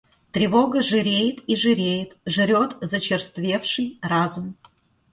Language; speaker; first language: Russian; native; Russian